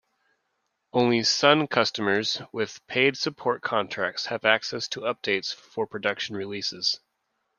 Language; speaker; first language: English; native; English